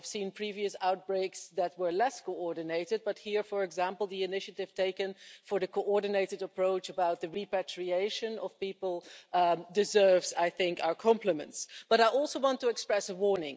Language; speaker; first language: English; non-native, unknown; Dutch